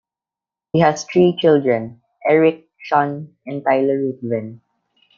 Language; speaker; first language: English; non-native, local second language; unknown